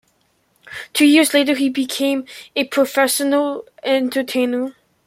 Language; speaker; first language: English; native; English